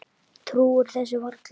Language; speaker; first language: Icelandic; native; Icelandic